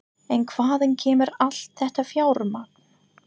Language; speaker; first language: Icelandic; non-native, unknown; English